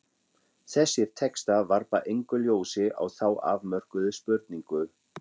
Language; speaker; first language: Icelandic; non-native, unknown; German